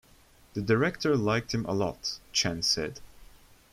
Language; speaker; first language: English; non-native, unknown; Turkish